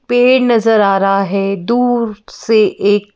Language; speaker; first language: Hindi; native; Hindi